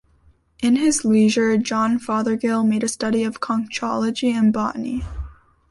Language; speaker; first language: English; native; English